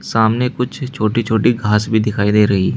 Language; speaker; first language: Hindi; native; Hindi